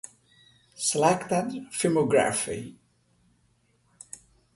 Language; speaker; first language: English; non-native, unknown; Portuguese